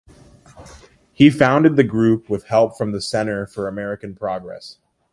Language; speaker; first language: English; non-native, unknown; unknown